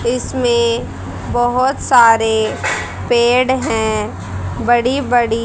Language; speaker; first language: Hindi; native; Hindi